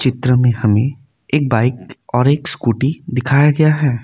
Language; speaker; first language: Hindi; non-native, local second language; Assamese